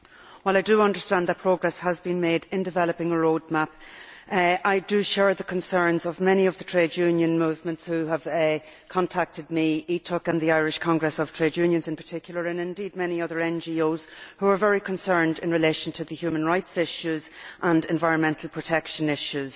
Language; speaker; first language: English; native; English